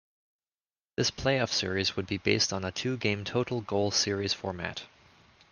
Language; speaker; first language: English; native; English